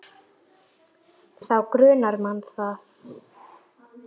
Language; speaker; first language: Icelandic; native; Icelandic